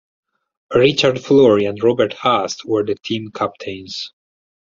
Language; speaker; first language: English; non-native, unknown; Italian